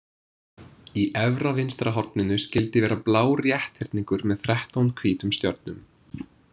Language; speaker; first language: Icelandic; non-native, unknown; English